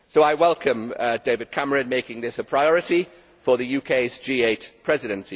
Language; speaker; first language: English; native; English